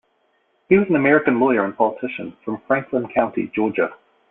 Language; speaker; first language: English; native; English